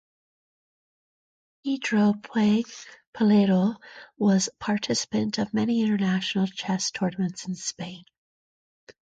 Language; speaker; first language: English; native; English